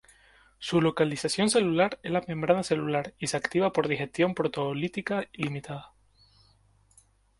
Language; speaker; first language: Spanish; native; Spanish